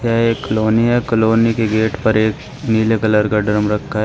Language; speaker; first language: Hindi; native; Hindi